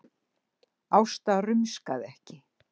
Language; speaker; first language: Icelandic; native; Icelandic